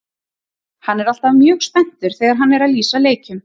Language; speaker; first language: Icelandic; native; Icelandic